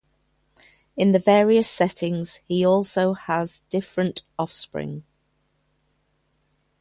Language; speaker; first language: English; native; English